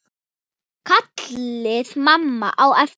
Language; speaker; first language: Icelandic; non-native, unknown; Thai